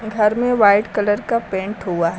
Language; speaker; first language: Hindi; native; Hindi